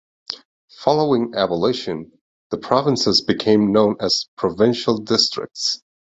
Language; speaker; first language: English; non-native, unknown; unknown